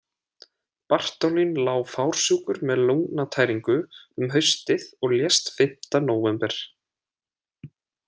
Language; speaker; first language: Icelandic; native; Icelandic